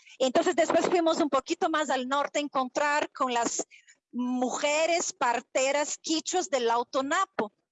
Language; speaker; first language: Spanish; non-native, related language; Portuguese